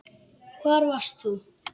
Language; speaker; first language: Icelandic; native; Icelandic